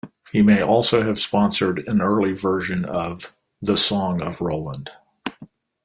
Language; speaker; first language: English; native; English